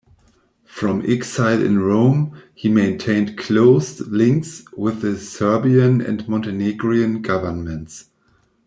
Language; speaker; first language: English; non-native, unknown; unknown